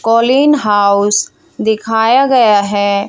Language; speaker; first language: Hindi; native; Hindi